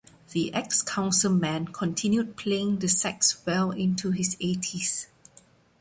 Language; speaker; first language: English; non-native, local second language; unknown